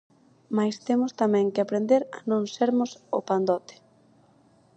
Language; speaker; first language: Galician; native; Galician